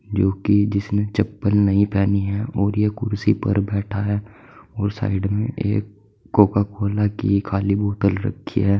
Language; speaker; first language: Hindi; native; Hindi